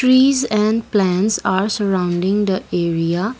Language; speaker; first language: English; non-native, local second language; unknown